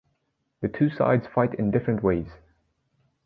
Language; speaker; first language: English; native; English